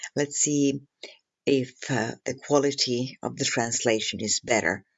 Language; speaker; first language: English; non-native, fluent; Finnish